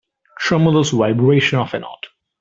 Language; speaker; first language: English; non-native, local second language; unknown